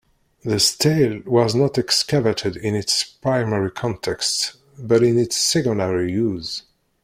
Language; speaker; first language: English; non-native, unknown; Kabyle